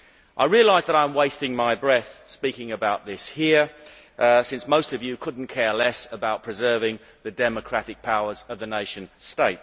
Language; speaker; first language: English; native; English